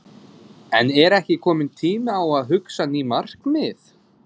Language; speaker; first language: Icelandic; non-native, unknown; English